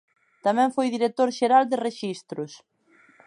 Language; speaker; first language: Galician; native; Galician